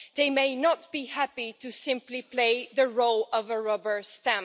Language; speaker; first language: English; non-native, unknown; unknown